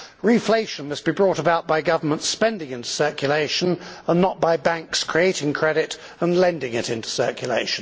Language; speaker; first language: English; native; English